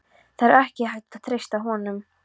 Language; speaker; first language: Icelandic; non-native, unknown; Polish